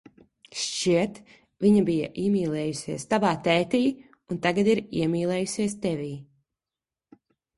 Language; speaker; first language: Latvian; early bilingual, heritage; Latvian